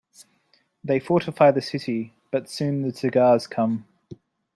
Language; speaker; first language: English; native; English